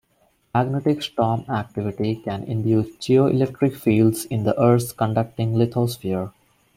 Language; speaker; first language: English; non-native, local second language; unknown